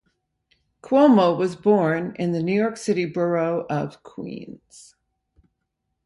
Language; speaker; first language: English; native; English